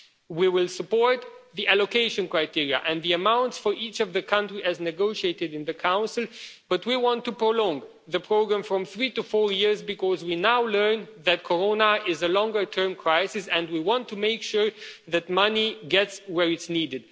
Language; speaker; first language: English; non-native, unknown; Romanian